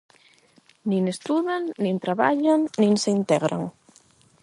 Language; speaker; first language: Galician; non-native, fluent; Spanish